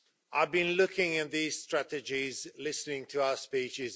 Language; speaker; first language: English; non-native, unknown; Swedish